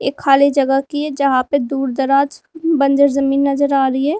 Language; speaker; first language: Hindi; native; Hindi